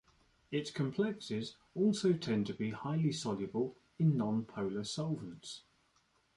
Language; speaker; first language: English; native; English